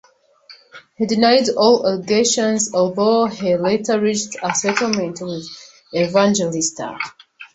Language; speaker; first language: English; non-native, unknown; Kinyarwanda